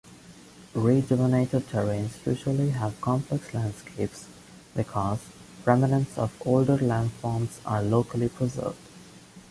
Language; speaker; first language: English; non-native, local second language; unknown